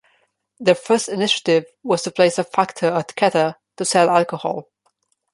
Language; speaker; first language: English; non-native, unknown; Slovenian